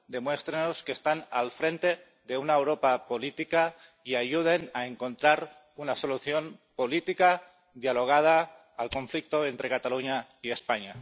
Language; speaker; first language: Spanish; non-native, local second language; Catalan